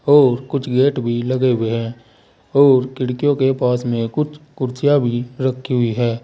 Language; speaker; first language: Hindi; native; Hindi